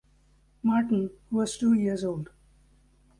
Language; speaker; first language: English; native; English